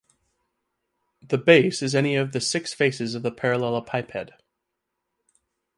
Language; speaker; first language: English; native; English